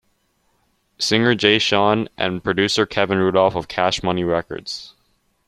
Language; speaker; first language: English; native; English